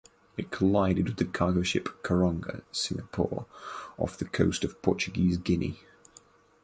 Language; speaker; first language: English; native; English